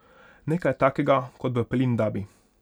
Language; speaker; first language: Slovenian; non-native, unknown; Hungarian